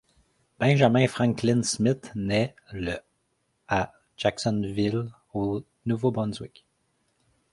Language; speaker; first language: French; native; French